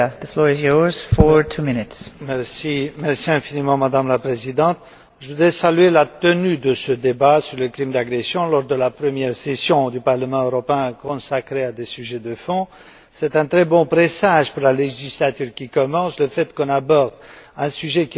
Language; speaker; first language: French; non-native, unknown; Romanian